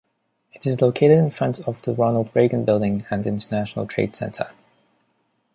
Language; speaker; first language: English; non-native, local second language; Cantonese